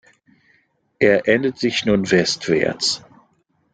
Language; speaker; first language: German; non-native, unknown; French